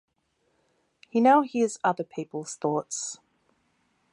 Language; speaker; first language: English; native; English